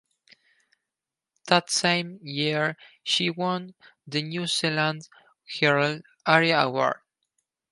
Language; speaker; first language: English; non-native, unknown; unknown